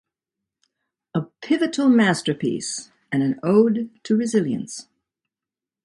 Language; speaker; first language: English; native; English